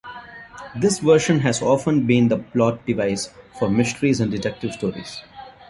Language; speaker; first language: English; non-native, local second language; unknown